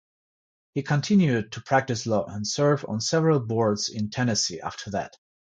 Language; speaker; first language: English; non-native, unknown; Georgian